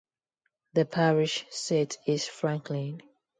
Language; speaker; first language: English; non-native, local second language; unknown